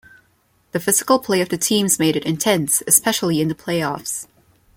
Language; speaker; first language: English; non-native, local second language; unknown